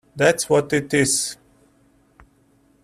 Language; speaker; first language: English; native; English